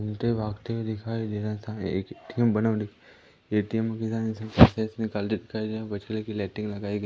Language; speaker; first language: Hindi; native; Hindi